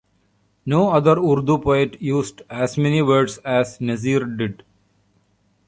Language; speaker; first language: English; non-native, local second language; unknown